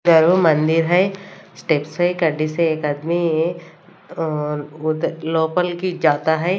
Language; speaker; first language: Hindi; non-native, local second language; Punjabi